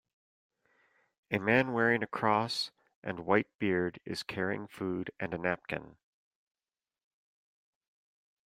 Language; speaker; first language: English; native; English